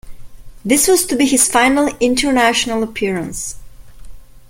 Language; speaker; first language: English; non-native, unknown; German